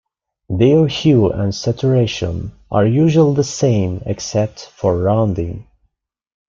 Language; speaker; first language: English; non-native, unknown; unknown